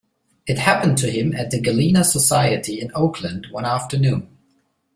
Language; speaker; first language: English; non-native, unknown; German